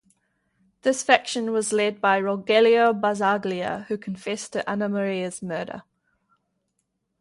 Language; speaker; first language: English; native; English